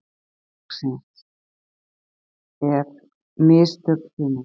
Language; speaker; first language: Icelandic; native; Icelandic